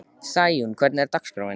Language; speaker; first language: Icelandic; native; Icelandic